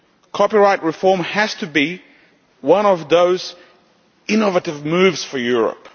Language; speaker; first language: English; non-native, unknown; Lithuanian